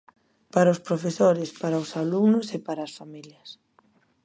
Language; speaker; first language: Galician; native; Galician